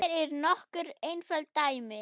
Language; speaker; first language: Icelandic; non-native, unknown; German